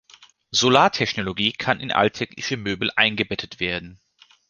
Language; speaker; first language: German; native; German